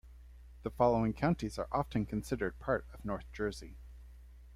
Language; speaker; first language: English; native; English